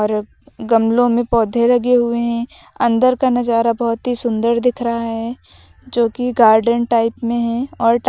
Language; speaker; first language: Hindi; native; Hindi